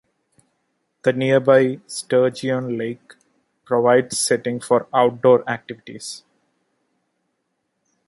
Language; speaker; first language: English; non-native, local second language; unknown